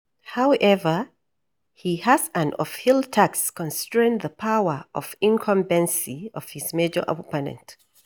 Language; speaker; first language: English; non-native, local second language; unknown